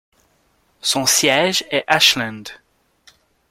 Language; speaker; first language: French; native; French